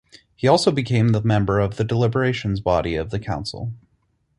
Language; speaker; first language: English; native; English